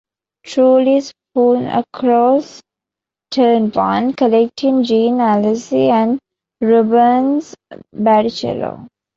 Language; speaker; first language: English; non-native, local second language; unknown